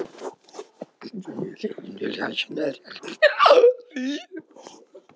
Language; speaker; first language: Icelandic; non-native, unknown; Russian